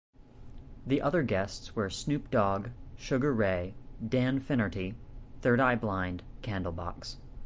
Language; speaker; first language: English; native; English